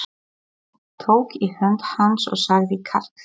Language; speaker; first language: Icelandic; non-native, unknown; Polish